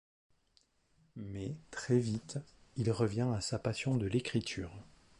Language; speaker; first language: French; native; French